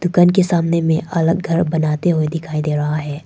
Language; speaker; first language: Hindi; non-native, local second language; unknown